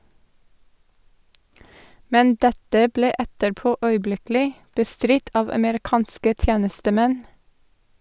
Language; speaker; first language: Norwegian; non-native, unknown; English